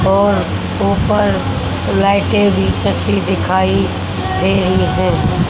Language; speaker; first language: Hindi; native; Hindi